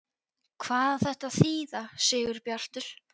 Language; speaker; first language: Icelandic; non-native, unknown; Polish